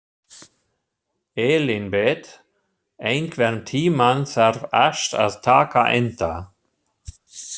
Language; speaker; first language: Icelandic; non-native, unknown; German